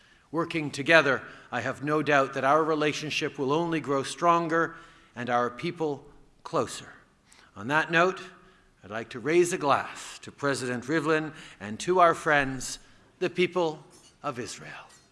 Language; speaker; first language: English; native; English